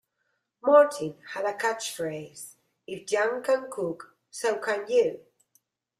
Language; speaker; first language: English; non-native, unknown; Spanish